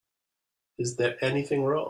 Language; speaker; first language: English; native; English